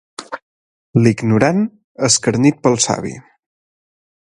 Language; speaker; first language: Catalan; native; Catalan